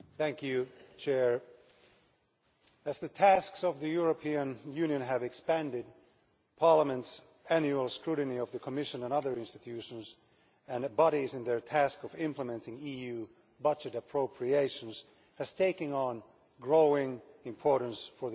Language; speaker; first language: English; non-native, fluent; Finnish